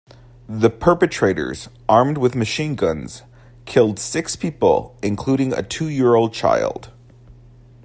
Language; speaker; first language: English; native; English